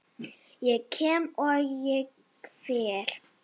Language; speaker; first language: Icelandic; non-native, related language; Danish